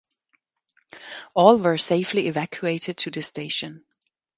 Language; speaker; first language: English; non-native, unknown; German